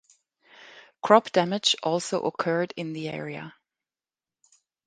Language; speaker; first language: English; non-native, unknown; German